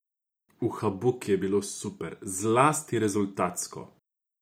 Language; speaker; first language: Slovenian; non-native, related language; Croatian